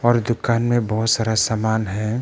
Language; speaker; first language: Hindi; non-native, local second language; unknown